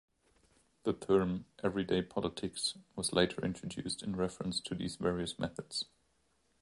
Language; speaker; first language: English; non-native, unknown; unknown